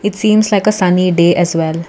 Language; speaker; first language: English; non-native, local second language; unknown